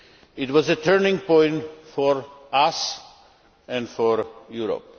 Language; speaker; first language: English; non-native, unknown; Czech